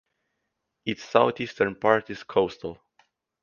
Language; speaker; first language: English; native; English